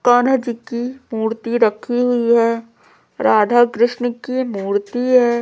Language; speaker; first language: Hindi; native; Hindi